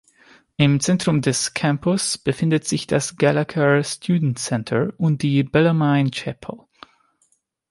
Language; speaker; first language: German; non-native, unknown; Hungarian